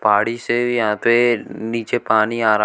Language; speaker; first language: Hindi; native; Hindi